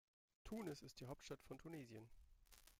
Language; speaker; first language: German; native; German